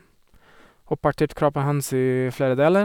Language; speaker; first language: Norwegian; non-native, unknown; Portuguese